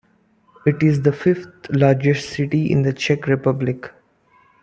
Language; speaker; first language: English; non-native, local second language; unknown